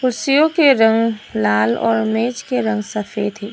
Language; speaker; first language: Hindi; non-native, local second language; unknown